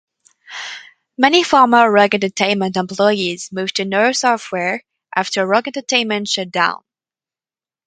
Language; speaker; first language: English; non-native, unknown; French